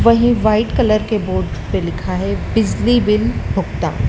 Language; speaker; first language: Hindi; native; Hindi